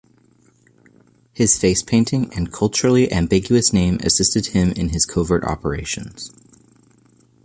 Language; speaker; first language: English; native; English